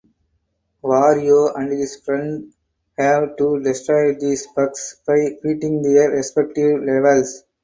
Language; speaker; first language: English; non-native, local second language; Tamil